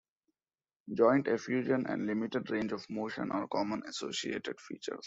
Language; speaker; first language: English; non-native, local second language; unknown